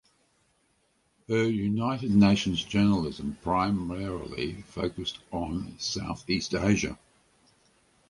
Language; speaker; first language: English; native; English